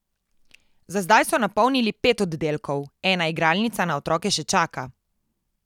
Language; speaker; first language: Slovenian; native; Slovenian